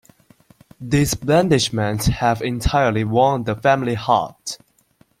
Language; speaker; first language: English; non-native, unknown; Chinese